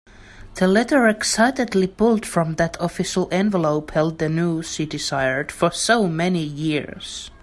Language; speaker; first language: English; native; English